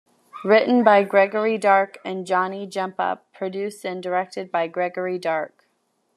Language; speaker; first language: English; native; English